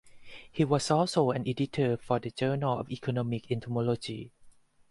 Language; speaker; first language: English; non-native, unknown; Thai